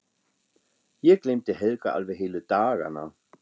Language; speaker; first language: Icelandic; non-native, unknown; German